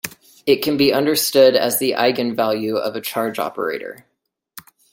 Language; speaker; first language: English; native; English